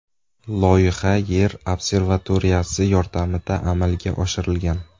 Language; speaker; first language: Uzbek; native; Uzbek